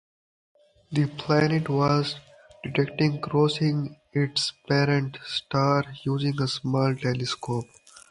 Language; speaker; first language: English; non-native, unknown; Saraiki